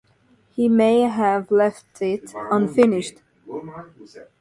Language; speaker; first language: English; non-native, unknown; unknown